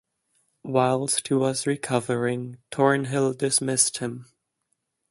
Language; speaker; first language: English; non-native, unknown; German